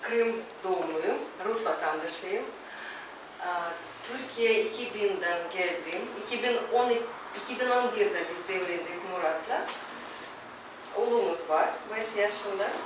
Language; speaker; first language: Turkish; non-native, fluent; Russian